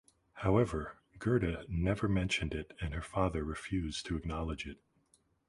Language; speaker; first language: English; native; English